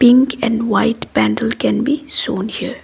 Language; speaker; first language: English; non-native, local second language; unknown